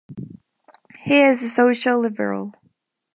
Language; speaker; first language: English; non-native, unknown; Spanish